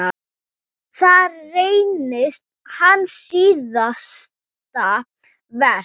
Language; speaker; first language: Icelandic; non-native, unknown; Thai